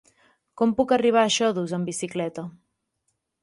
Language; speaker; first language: Catalan; native; Catalan